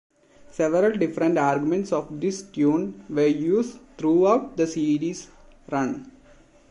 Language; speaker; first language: English; non-native, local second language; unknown